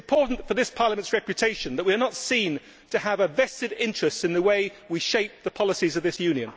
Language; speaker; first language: English; native; English